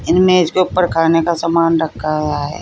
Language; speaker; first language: Hindi; native; Hindi